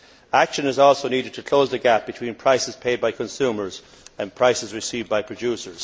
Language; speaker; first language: English; native; English